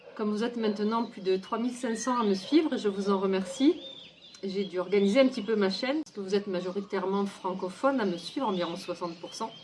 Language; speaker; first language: French; native; French